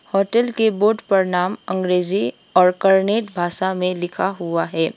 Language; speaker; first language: Hindi; non-native, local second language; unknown